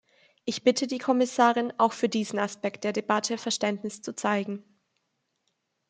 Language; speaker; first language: German; native; German